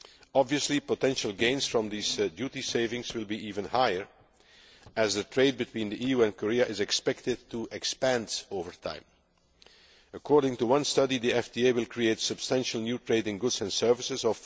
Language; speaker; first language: English; non-native, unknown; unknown